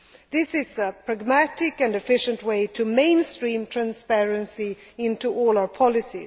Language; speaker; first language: English; non-native, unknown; Swedish